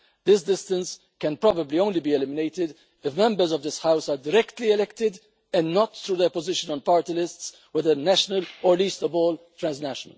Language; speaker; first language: English; non-native, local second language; Maltese